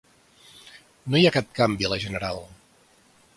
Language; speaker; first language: Catalan; native; Catalan